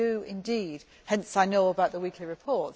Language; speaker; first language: English; native; English